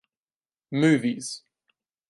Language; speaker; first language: English; non-native, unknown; German